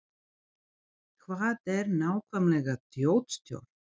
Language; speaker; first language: Icelandic; non-native, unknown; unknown